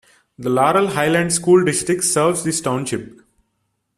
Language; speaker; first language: English; non-native, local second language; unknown